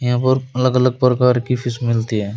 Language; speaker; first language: Hindi; native; Hindi